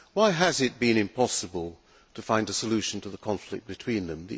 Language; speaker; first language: English; non-native, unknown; Hungarian